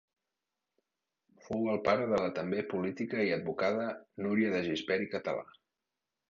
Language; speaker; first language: Catalan; native; Catalan